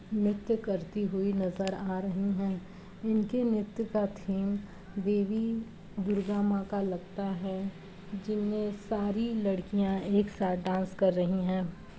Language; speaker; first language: Hindi; native; Hindi